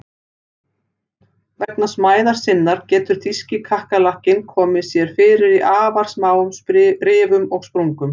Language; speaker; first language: Icelandic; native; Icelandic